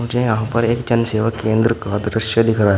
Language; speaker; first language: Hindi; native; Hindi